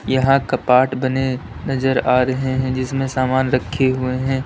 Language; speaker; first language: Hindi; native; Hindi